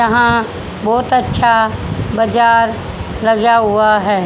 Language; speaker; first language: Hindi; native; Hindi